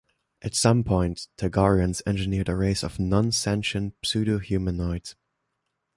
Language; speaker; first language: English; non-native, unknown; German